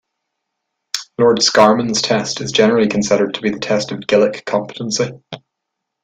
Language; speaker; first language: English; native; English